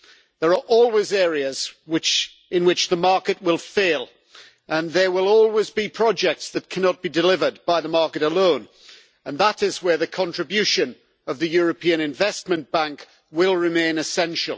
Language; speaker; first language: English; native; English